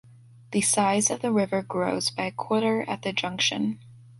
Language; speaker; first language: English; native; English